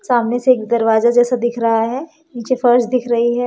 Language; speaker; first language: Hindi; native; Hindi